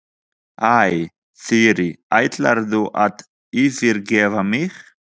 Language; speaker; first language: Icelandic; non-native, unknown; Polish